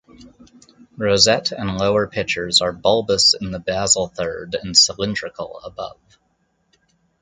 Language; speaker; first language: English; native; English